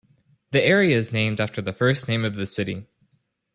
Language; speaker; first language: English; native; English